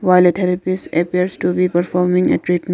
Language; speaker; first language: English; non-native, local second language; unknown